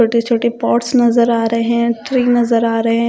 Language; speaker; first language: Hindi; non-native, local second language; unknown